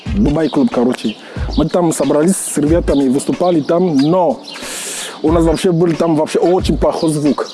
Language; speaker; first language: Russian; non-native, fluent; English